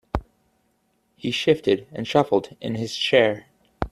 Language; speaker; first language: English; native; English